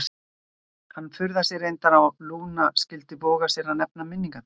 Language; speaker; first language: Icelandic; native; Icelandic